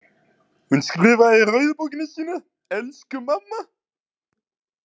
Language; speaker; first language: Icelandic; native; Icelandic